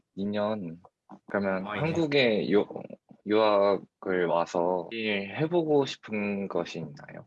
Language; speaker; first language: Korean; native; Korean